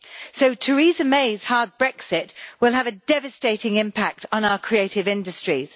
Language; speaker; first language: English; native; English